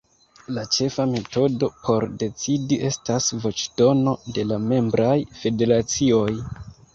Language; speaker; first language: Esperanto; non-native, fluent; Kinyarwanda